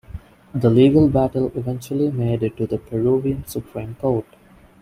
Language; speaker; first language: English; non-native, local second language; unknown